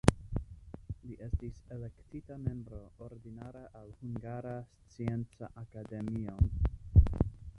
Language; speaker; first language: Esperanto; non-native, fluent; English